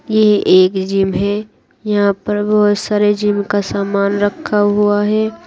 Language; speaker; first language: Hindi; native; Hindi